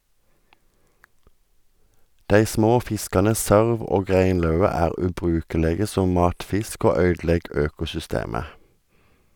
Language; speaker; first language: Norwegian; native; Norwegian